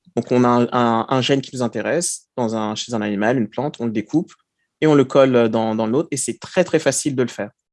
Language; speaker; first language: French; early bilingual, other home language; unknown